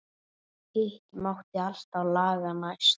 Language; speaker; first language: Icelandic; native; Icelandic